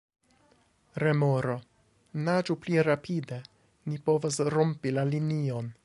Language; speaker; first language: Esperanto; non-native, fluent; English